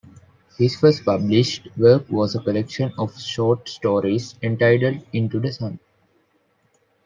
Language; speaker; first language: English; non-native, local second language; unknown